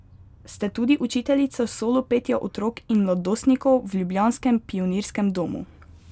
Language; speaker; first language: Slovenian; native; Slovenian